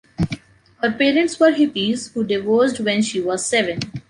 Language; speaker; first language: English; non-native, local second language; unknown